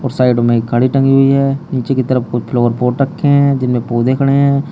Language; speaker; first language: Hindi; native; Hindi